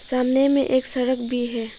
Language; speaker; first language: Hindi; non-native, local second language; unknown